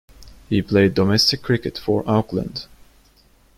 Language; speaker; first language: English; non-native, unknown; Turkish